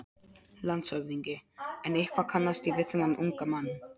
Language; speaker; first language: Icelandic; non-native, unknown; Polish